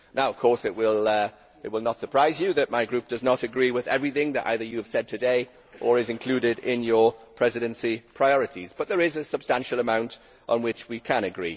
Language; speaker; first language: English; native; English